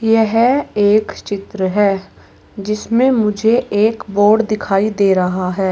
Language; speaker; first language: Hindi; native; Hindi